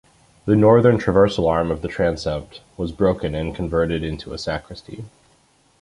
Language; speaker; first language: English; native; English